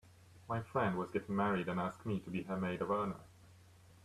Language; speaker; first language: English; native; English